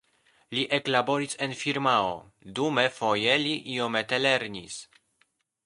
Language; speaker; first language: Esperanto; non-native, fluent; Polish